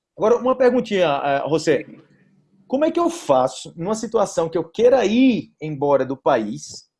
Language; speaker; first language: Portuguese; native; Portuguese